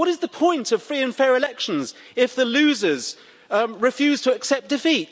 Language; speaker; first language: English; native; English